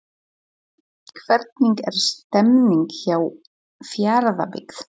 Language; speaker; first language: Icelandic; non-native, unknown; Polish